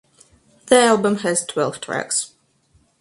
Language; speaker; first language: English; non-native, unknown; Russian